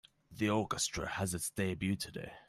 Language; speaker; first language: English; native; English